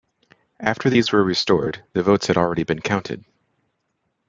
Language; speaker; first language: English; native; English